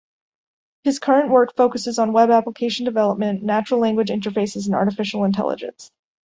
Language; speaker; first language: English; native; English